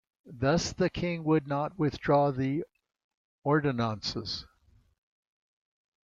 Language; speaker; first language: English; native; English